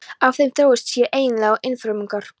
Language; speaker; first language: Icelandic; non-native, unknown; Polish